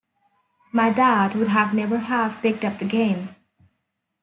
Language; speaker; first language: English; non-native, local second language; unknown